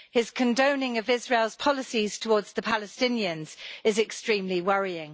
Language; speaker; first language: English; native; English